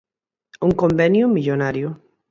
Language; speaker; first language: Galician; native; Galician